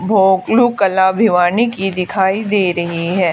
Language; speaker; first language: Hindi; native; Hindi